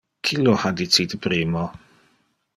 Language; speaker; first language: Interlingua; non-native, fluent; Dutch